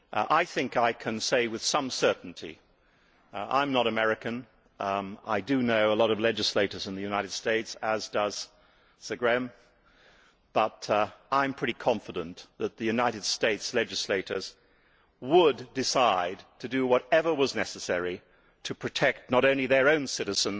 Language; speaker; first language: English; native; English